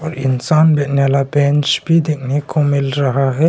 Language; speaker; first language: Hindi; non-native, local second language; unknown